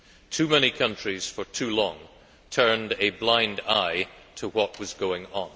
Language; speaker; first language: English; native; English